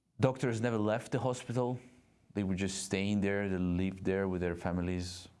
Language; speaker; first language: English; non-native, fluent; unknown